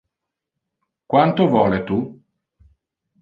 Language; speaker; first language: Interlingua; non-native, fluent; Italian